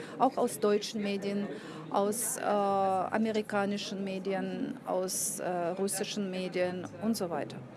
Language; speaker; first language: German; non-native, fluent; Russian